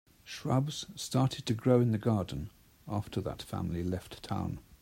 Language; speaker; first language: English; native; English